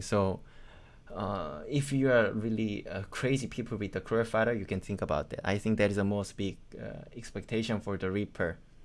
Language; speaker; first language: English; non-native, learner; Korean